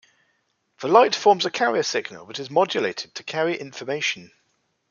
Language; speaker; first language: English; native; English